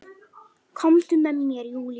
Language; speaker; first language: Icelandic; native; Icelandic